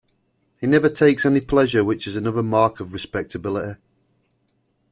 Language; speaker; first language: English; native; English